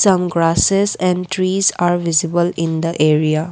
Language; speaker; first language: English; non-native, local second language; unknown